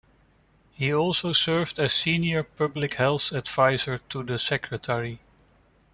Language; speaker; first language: English; non-native, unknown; Dutch